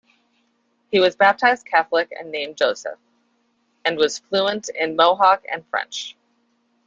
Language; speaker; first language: English; native; English